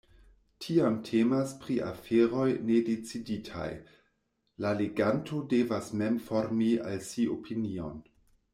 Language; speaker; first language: Esperanto; non-native, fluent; German